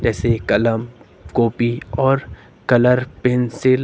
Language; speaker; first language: Hindi; native; Hindi